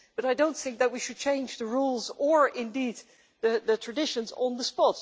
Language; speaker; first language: English; non-native, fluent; Dutch